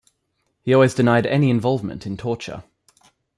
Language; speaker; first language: English; native; English